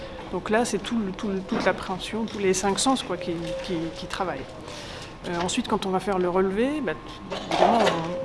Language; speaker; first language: French; native; French